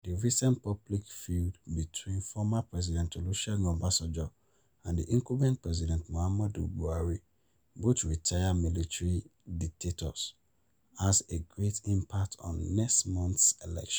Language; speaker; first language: English; non-native, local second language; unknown